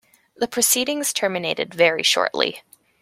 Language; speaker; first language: English; native; English